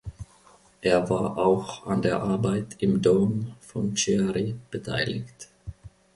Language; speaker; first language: German; non-native, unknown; Finnish